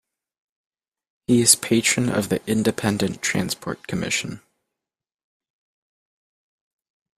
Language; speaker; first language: English; native; English